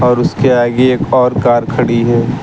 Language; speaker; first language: Hindi; native; Hindi